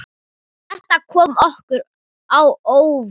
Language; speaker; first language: Icelandic; non-native, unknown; Thai